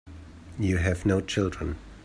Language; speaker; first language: English; native; English